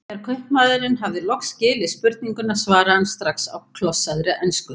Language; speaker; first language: Icelandic; native; Icelandic